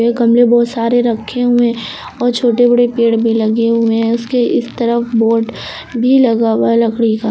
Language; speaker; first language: Hindi; native; Hindi